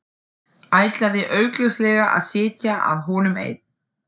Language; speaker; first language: Icelandic; non-native, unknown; German